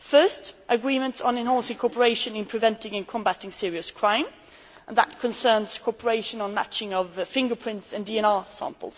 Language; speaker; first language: English; non-native, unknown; Swedish